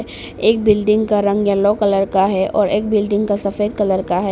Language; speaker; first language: Hindi; non-native, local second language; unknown